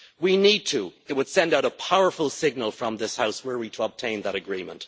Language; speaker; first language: English; native; English